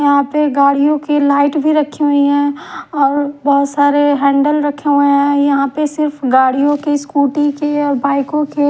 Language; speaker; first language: Hindi; non-native, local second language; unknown